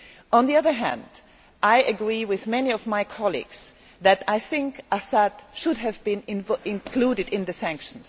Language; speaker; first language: English; non-native, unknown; German